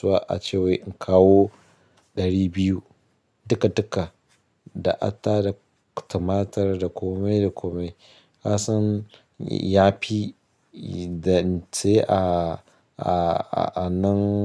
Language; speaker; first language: Hausa; non-native, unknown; Yoruba